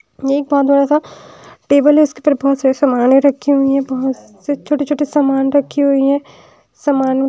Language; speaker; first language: Hindi; native; Hindi